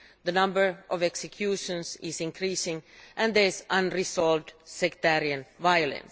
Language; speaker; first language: English; non-native, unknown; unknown